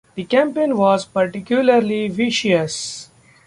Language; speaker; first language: English; non-native, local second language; Marathi